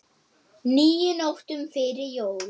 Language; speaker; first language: Icelandic; non-native, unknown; German